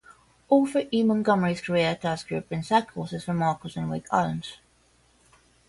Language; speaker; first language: English; non-native, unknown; Portuguese